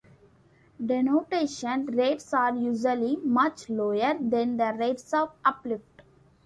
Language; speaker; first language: English; non-native, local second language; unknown